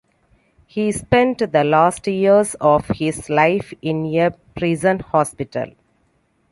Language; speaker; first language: English; non-native, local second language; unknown